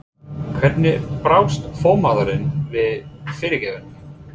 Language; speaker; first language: Icelandic; non-native, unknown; English